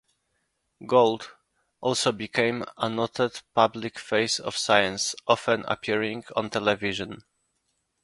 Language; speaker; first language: English; non-native, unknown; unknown